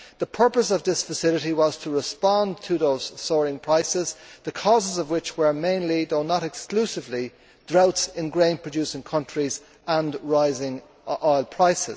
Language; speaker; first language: English; native; English